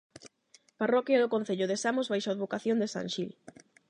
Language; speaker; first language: Galician; non-native, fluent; Spanish